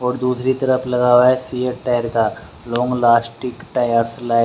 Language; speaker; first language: Hindi; native; Hindi